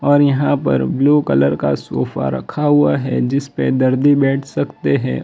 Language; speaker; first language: Hindi; non-native, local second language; Gujarati